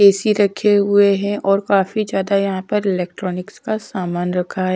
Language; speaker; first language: Hindi; non-native, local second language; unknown